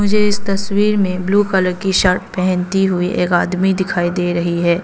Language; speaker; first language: Hindi; early bilingual, other home language; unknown